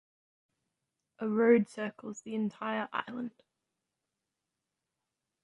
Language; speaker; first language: English; native; English